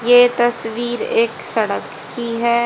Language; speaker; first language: Hindi; native; Hindi